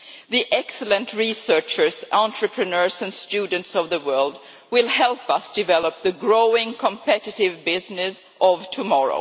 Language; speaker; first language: English; non-native, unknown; Swedish